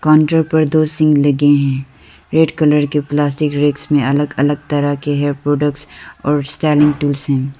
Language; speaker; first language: Hindi; non-native, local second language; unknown